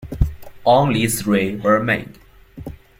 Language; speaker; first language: English; non-native, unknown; Chinese